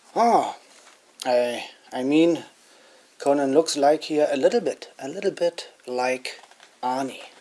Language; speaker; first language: English; non-native, fluent; German